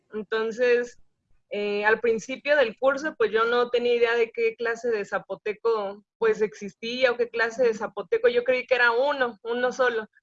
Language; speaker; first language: Spanish; native; Spanish